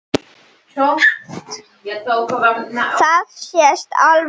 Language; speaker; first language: Icelandic; non-native, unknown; Slovenian